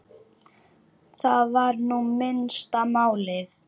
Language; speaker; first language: Icelandic; native; Icelandic